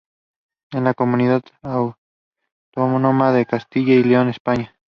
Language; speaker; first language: English; non-native, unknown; Spanish